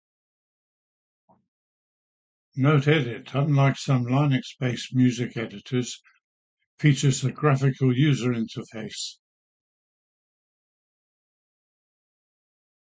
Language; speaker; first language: English; native; English